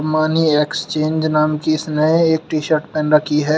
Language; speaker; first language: Hindi; native; Hindi